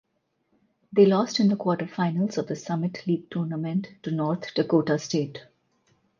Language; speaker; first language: English; non-native, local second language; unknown